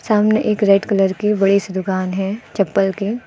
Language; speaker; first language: Hindi; native; Hindi